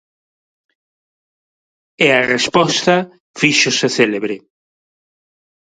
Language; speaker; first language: Galician; non-native, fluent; Spanish